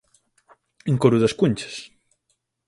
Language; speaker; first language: Galician; native; Galician